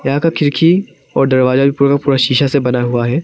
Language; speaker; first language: Hindi; non-native, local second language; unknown